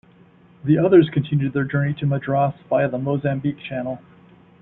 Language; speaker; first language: English; native; English